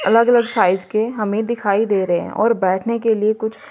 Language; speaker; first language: Hindi; native; Hindi